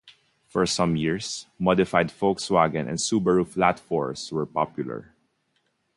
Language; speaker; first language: English; non-native, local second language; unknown